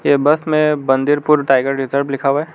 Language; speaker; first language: Hindi; non-native, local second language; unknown